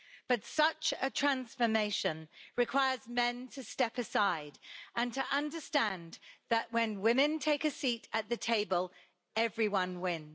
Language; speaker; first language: English; native; English